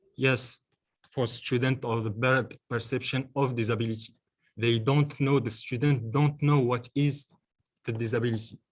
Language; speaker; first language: English; non-native, learner; French